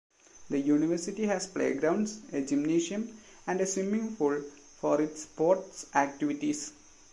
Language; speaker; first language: English; non-native, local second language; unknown